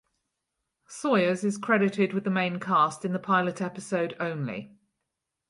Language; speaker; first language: English; native; English